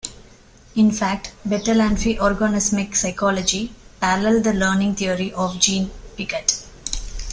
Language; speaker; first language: English; non-native, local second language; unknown